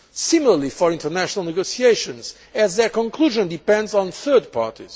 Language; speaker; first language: English; non-native, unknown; Portuguese